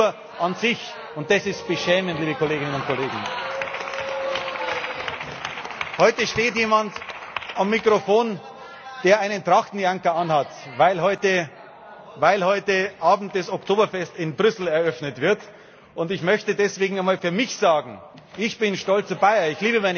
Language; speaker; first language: German; native; German